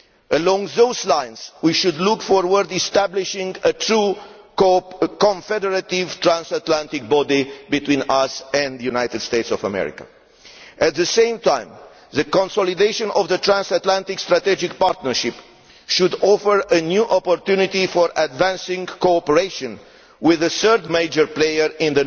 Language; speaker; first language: English; non-native, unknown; Romanian